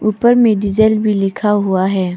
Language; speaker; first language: Hindi; non-native, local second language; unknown